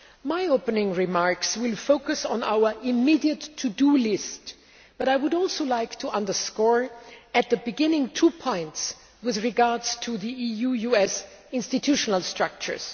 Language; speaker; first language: English; non-native, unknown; German